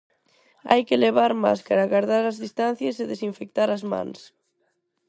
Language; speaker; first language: Galician; non-native, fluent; Spanish